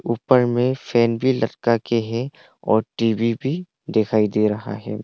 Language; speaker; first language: Hindi; non-native, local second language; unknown